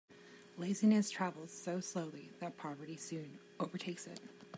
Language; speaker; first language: English; native; English